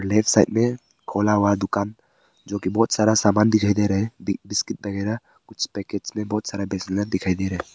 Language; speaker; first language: Hindi; early bilingual, other home language; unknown